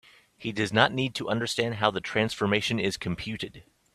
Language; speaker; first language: English; native; English